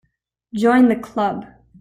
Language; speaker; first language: English; native; English